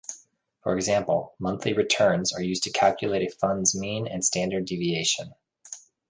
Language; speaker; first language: English; native; English